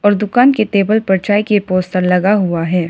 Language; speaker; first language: Hindi; non-native, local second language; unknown